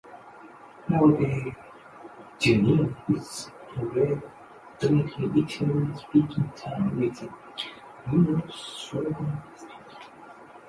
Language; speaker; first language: English; non-native, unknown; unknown